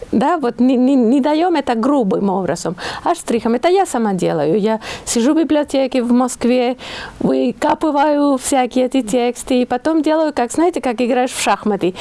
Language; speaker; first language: Russian; non-native, fluent; Spanish